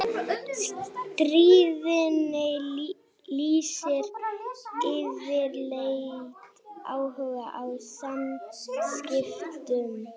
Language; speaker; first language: Icelandic; native; Icelandic